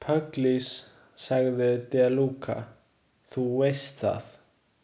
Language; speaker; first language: Icelandic; non-native, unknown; Chinese